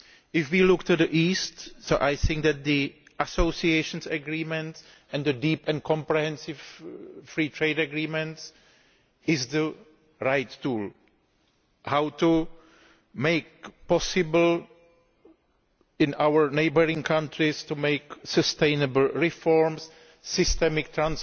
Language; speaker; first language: English; non-native, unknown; Greek